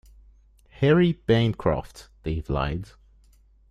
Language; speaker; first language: English; non-native, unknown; French